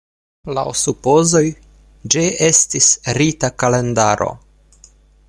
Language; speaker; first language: Esperanto; non-native, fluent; Russian